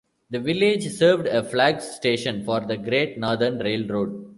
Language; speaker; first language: English; non-native, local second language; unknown